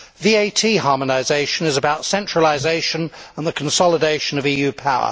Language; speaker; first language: English; native; English